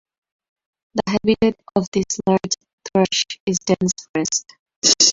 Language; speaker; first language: English; non-native, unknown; Bangla